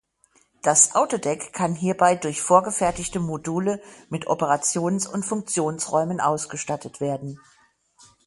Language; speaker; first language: German; native; German